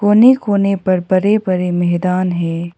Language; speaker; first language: Hindi; non-native, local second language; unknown